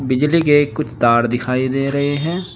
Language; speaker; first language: Hindi; native; Hindi